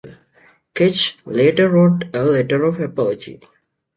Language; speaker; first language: English; native; English